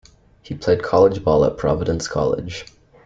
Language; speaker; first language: English; native; English